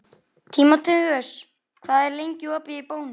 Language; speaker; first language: Icelandic; native; Icelandic